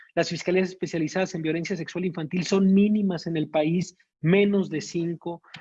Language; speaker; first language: Spanish; native; Spanish